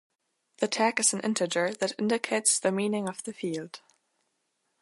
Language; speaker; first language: English; non-native, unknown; German